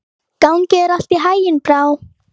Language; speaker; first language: Icelandic; native; Icelandic